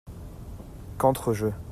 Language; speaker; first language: French; native; French